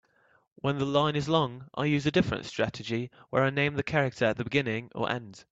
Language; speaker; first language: English; native; English